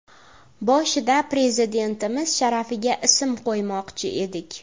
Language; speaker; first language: Uzbek; native; Uzbek